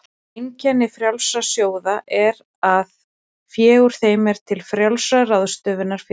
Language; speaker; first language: Icelandic; native; Icelandic